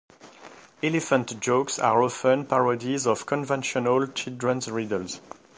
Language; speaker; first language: English; non-native, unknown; French